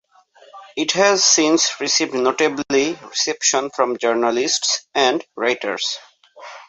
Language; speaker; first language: English; non-native, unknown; Bangla